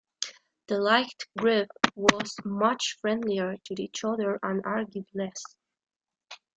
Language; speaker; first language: English; non-native, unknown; Spanish